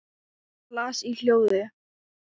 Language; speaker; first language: Icelandic; non-native, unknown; Thai